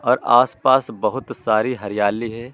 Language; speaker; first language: Hindi; native; Hindi